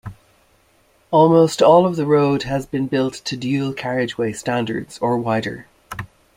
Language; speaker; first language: English; native; English